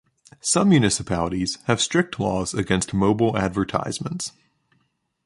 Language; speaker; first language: English; native; English